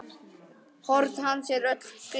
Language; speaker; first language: Icelandic; native; Icelandic